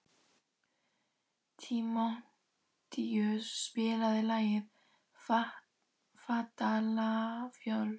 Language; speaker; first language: Icelandic; native; Icelandic